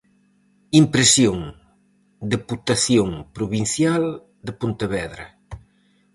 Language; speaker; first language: Galician; native; Galician